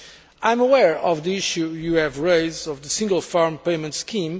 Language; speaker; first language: English; non-native, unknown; Portuguese